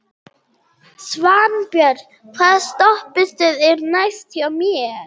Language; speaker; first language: Icelandic; non-native, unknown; German